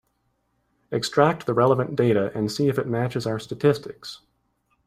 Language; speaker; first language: English; native; English